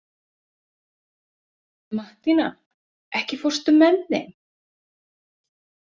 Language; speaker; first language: Icelandic; native; Icelandic